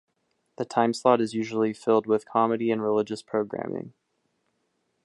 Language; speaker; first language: English; non-native, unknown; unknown